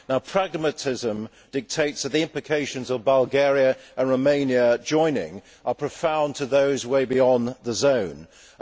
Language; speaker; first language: English; native; English